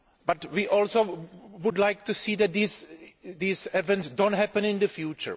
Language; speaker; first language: English; non-native, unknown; Greek